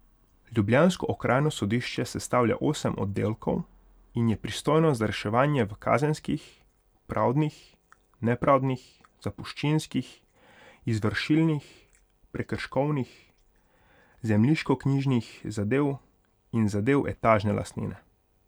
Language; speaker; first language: Slovenian; non-native, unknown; Hungarian